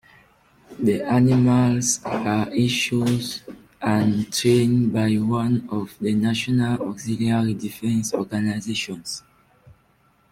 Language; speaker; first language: English; non-native, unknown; French